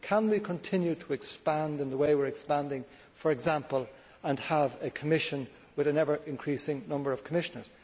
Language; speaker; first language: English; native; English